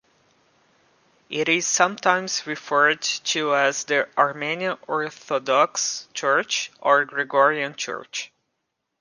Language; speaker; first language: English; non-native, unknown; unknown